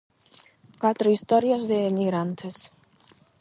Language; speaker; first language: Galician; non-native, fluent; Spanish